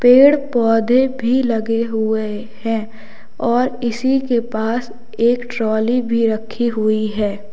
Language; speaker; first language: Hindi; native; Hindi